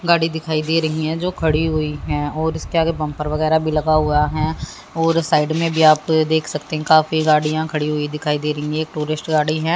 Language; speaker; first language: Hindi; native; Hindi